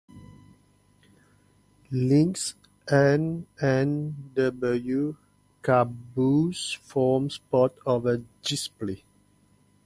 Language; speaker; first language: English; non-native, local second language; Morisyen